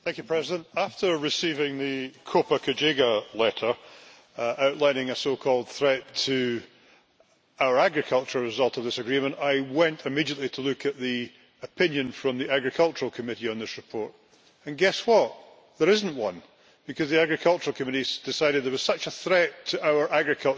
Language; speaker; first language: English; native; English